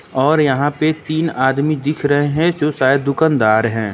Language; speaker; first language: Hindi; native; Hindi